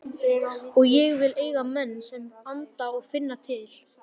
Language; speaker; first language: Icelandic; native; Icelandic